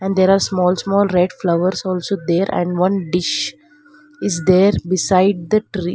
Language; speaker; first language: English; non-native, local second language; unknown